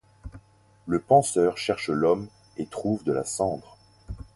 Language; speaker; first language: French; native; French